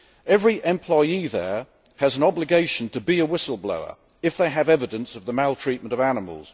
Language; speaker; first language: English; native; English